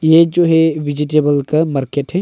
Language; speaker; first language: Hindi; non-native, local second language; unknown